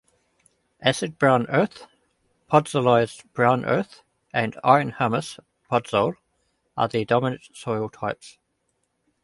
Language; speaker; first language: English; native; English